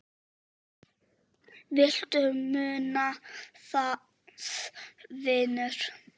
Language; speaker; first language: Icelandic; non-native, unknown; Czech